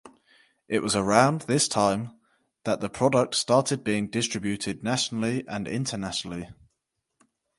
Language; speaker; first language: English; native; English